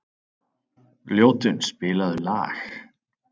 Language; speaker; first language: Icelandic; native; Icelandic